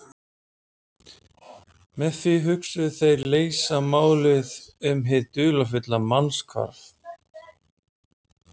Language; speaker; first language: Icelandic; native; Icelandic